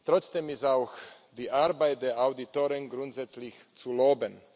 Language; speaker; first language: German; non-native, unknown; Slovak